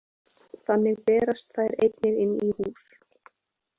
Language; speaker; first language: Icelandic; native; Icelandic